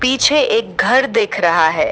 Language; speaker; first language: Hindi; native; Hindi